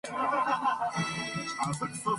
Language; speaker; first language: English; non-native, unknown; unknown